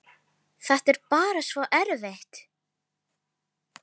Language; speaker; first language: Icelandic; non-native, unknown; Filipino